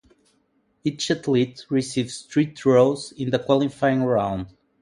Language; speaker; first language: English; non-native, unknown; Portuguese